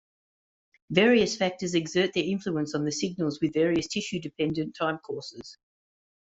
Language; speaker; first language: English; native; English